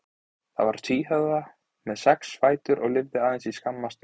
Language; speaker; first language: Icelandic; native; Icelandic